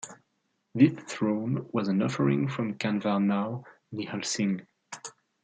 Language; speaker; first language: English; non-native, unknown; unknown